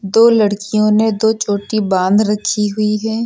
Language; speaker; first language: Hindi; native; Hindi